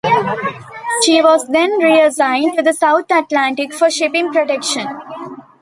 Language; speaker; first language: English; non-native, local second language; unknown